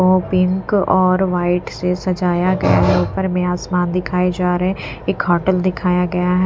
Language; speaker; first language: Hindi; non-native, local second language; Punjabi